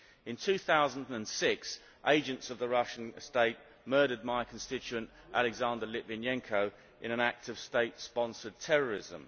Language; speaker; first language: English; native; English